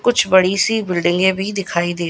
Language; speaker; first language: Hindi; non-native, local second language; Gujarati